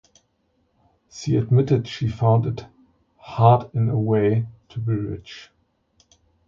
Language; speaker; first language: English; non-native, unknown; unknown